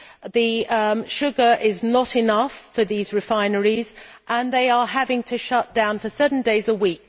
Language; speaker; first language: English; native; English